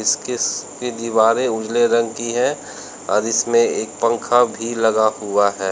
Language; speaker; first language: Hindi; native; Hindi